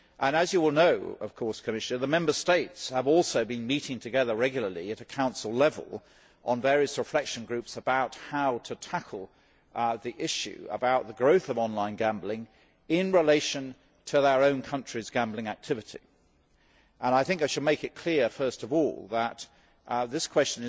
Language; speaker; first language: English; native; English